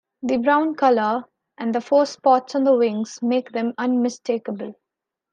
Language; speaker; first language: English; non-native, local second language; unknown